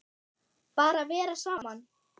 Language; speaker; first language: Icelandic; non-native, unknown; German